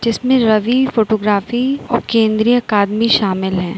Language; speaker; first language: Hindi; native; Hindi